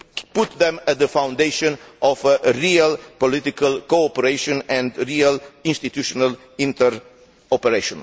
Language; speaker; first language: English; non-native, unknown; Romanian